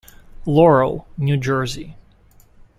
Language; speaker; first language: English; non-native, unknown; Russian